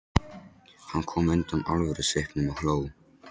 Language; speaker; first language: Icelandic; non-native, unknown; Polish